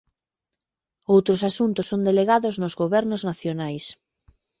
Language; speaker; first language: Galician; native; Galician